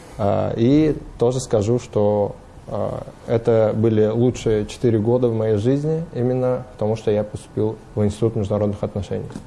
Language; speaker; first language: Russian; non-native, fluent; Uzbek